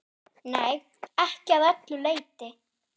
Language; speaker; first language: Icelandic; non-native, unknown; German